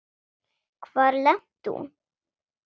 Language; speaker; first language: Icelandic; non-native, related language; Swedish